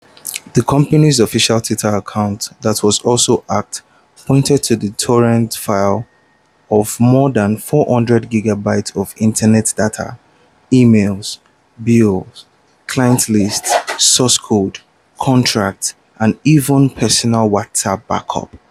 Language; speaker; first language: English; non-native, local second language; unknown